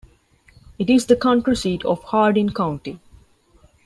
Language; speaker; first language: English; non-native, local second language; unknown